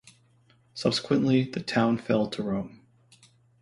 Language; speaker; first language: English; native; English